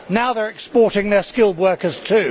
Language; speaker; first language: English; native; English